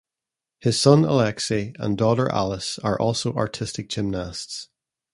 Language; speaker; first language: English; native; English